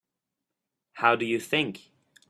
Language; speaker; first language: English; native; English